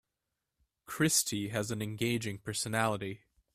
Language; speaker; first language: English; native; English